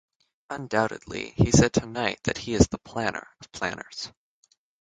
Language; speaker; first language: English; native; English